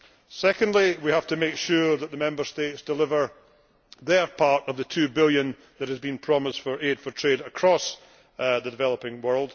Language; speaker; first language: English; native; English